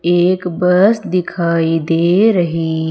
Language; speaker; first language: Hindi; native; Hindi